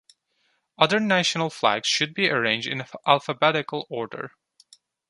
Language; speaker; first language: English; non-native, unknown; Turkish